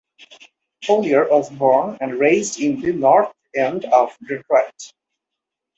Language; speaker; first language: English; non-native, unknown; Bangla